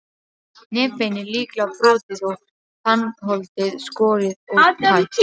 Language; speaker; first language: Icelandic; non-native, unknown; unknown